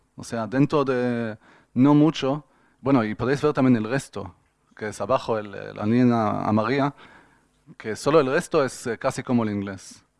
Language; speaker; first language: Spanish; non-native, fluent; Hebrew